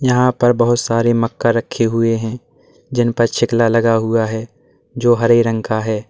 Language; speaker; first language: Hindi; native; Hindi